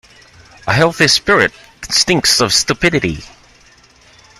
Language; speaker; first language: English; non-native, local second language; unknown